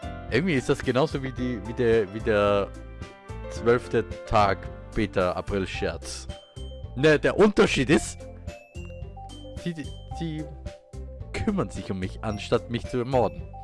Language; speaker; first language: German; native; German